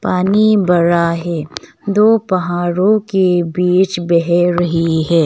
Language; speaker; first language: Hindi; non-native, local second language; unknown